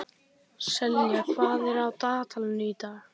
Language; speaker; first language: Icelandic; native; Icelandic